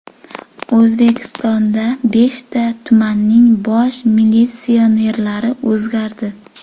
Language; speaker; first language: Uzbek; native; Uzbek